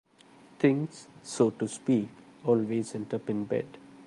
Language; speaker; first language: English; non-native, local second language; Malayalam